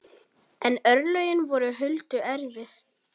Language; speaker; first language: Icelandic; native; Icelandic